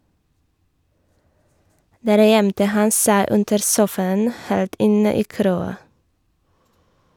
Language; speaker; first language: Norwegian; non-native, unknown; Polish